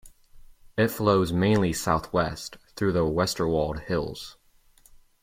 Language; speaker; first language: English; native; English